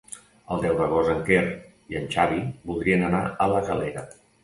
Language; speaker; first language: Catalan; native; Catalan